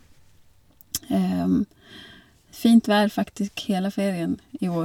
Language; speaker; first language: Norwegian; non-native, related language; Swedish